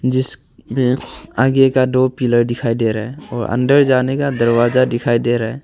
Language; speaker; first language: Hindi; non-native, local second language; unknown